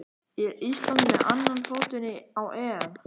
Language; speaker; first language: Icelandic; native; Icelandic